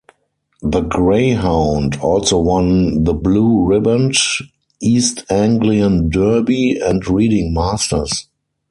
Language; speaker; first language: English; non-native, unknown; German